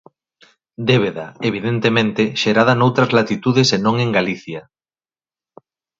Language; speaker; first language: Galician; native; Galician